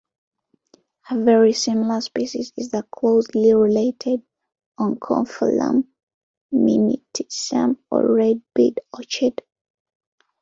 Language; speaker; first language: English; non-native, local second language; Ganda